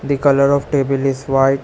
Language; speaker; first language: English; non-native, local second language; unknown